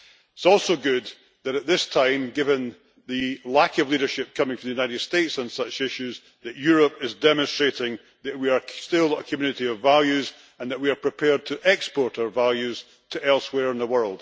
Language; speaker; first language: English; native; English